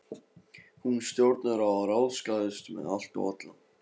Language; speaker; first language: Icelandic; non-native, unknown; Polish